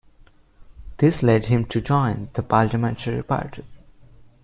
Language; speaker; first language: English; non-native, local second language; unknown